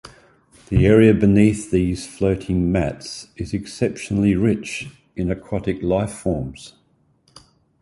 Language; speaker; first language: English; native; English